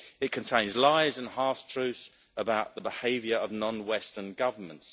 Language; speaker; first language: English; native; English